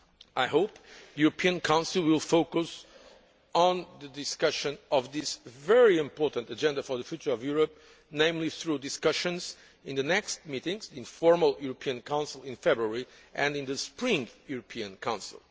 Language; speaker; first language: English; non-native, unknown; Portuguese